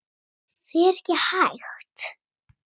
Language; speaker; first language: Icelandic; non-native, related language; Swedish